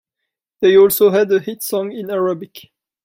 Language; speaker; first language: English; non-native, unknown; French